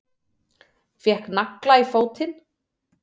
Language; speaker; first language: Icelandic; native; Icelandic